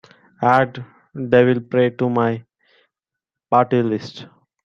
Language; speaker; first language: English; non-native, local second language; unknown